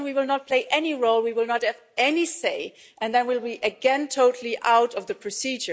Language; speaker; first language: English; non-native, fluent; German